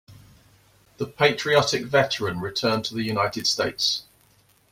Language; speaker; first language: English; native; English